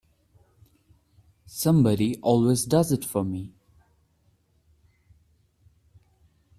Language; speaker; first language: English; non-native, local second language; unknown